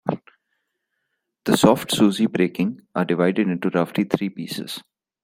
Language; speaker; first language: English; non-native, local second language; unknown